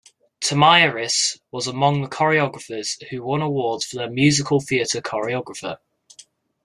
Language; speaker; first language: English; native; English